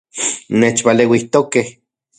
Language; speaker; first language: Central Puebla Nahuatl; non-native, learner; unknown